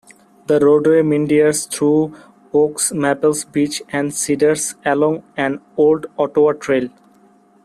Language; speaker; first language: English; non-native, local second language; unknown